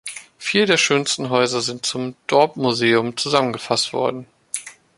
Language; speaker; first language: German; native; German